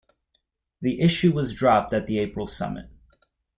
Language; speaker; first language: English; native; English